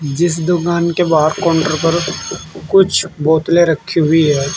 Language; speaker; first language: Hindi; native; Hindi